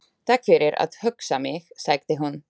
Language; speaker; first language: Icelandic; non-native, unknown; Slovak